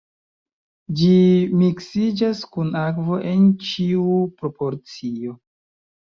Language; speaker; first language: Esperanto; non-native, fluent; Chinese